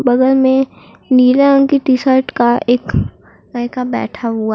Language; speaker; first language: Hindi; native; Hindi